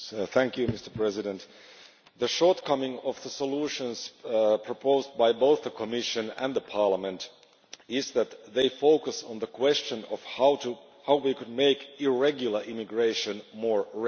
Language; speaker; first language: English; non-native, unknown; Finnish